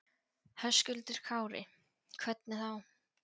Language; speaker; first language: Icelandic; non-native, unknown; Polish